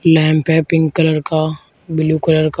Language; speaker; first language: Hindi; native; Hindi